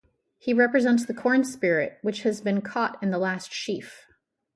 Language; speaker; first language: English; native; English